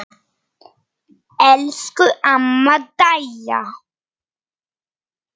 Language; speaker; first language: Icelandic; non-native, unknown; Polish